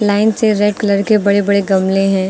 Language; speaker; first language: Hindi; native; Hindi